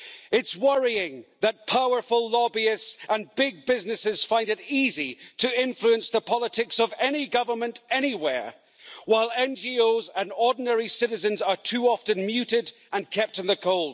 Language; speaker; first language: English; native; English